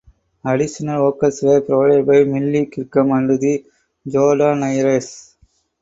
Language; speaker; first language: English; non-native, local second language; Tamil